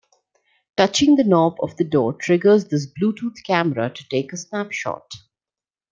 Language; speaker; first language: English; non-native, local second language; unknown